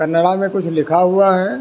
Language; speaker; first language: Hindi; non-native, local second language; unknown